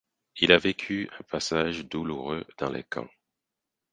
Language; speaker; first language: French; non-native, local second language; Haitian Creole